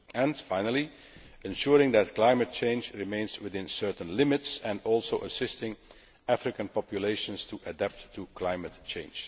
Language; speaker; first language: English; non-native, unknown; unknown